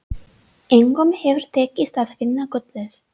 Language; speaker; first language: Icelandic; non-native, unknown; English